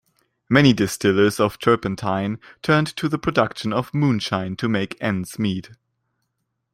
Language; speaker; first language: English; non-native, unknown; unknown